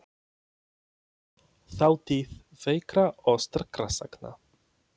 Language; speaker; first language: Icelandic; non-native, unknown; Polish